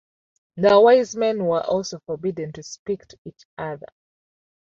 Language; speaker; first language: English; non-native, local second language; Ganda